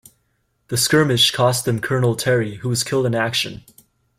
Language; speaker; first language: English; native; English